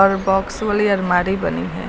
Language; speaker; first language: Hindi; native; Hindi